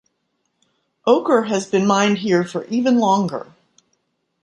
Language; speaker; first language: English; native; English